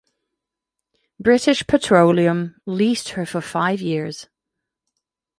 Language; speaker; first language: English; non-native, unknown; French